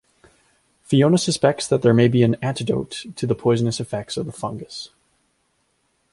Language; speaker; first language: English; native; English